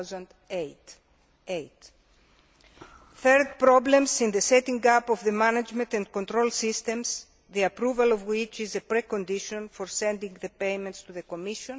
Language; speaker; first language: English; non-native, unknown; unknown